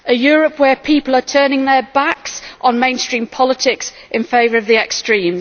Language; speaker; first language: English; native; English